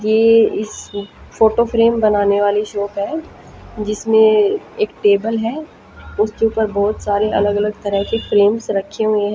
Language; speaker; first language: Hindi; native; Hindi